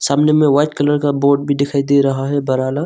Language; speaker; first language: Hindi; non-native, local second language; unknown